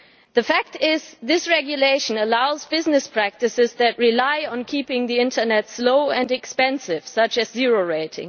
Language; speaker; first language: English; non-native, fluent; German